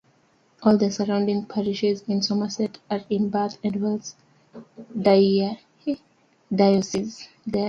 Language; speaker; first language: English; native; English